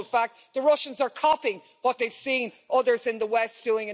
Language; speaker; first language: English; native; English